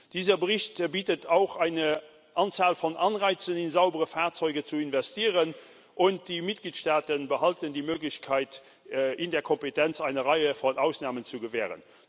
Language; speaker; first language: German; non-native, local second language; Luxembourgish